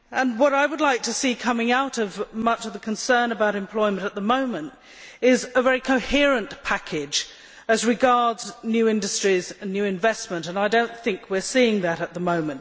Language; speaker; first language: English; native; English